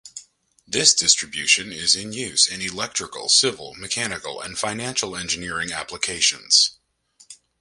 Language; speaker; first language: English; native; English